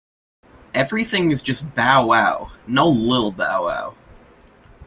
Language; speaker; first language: English; native; English